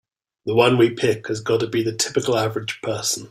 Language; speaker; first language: English; native; English